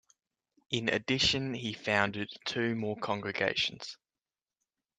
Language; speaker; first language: English; native; English